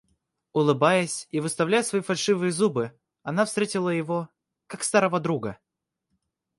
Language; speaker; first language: Russian; native; Russian